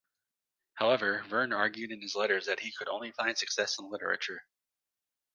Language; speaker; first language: English; native; English